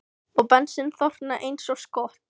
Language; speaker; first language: Icelandic; non-native, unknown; Filipino